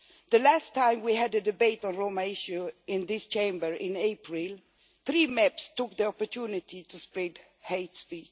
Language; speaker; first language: English; non-native, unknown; Swedish